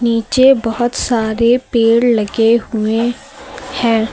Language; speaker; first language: Hindi; native; Hindi